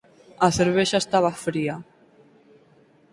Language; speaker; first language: Galician; native; Galician